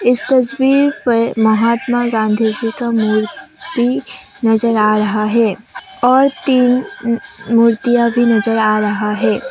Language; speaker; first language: Hindi; non-native, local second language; Assamese